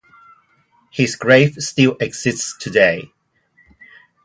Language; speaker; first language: English; non-native, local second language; Cantonese